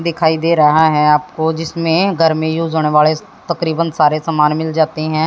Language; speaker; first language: Hindi; native; Hindi